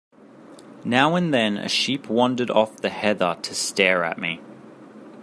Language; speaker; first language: English; native; English